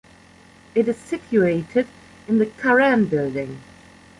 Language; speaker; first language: English; non-native, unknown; German